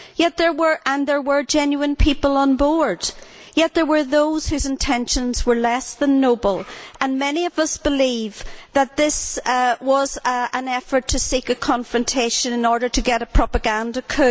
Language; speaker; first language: English; native; English